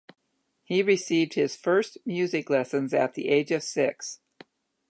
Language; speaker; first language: English; native; English